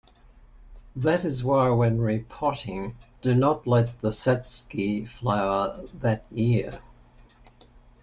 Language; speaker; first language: English; native; English